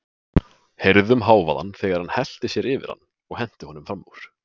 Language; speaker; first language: Icelandic; native; Icelandic